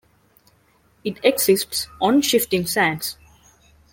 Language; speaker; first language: English; non-native, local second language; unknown